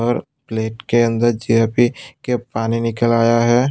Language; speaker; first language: Hindi; non-native, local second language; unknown